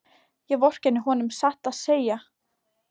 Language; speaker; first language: Icelandic; non-native, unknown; Polish